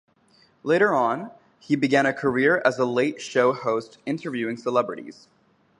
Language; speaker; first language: English; native; English